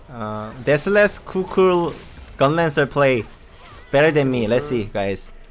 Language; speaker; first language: English; non-native, learner; Korean